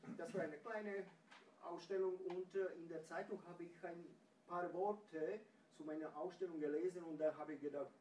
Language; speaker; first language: German; non-native, fluent; Croatian